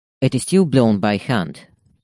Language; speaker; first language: English; native; English